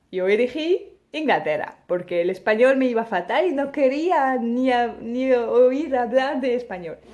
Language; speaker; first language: Spanish; non-native, fluent; French